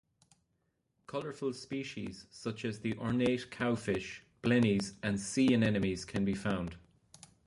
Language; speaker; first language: English; native; English